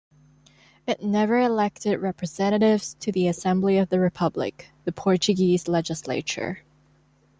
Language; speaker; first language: English; non-native, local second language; Cantonese